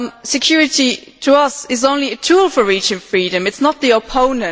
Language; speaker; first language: English; non-native, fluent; German